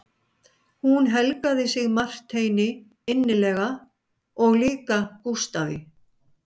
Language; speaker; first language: Icelandic; native; Icelandic